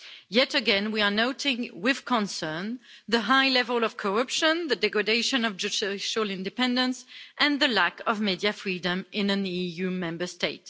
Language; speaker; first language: English; non-native, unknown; French